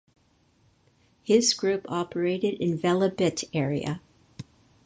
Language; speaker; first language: English; native; English